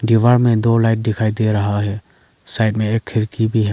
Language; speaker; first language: Hindi; non-native, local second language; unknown